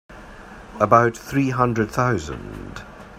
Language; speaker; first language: English; native; English